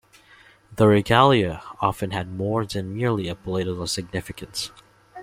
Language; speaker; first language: English; non-native, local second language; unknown